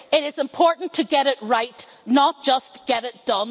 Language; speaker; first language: English; native; English